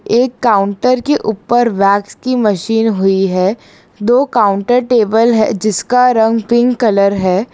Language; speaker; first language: Hindi; non-native, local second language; Gujarati